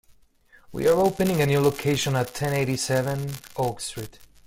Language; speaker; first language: English; non-native, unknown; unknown